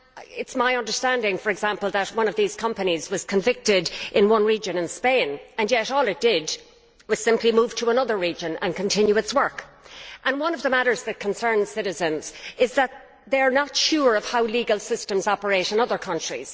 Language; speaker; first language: English; native; English